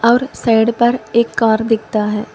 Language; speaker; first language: Hindi; non-native, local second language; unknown